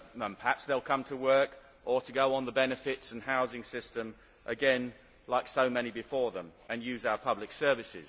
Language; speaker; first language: English; native; English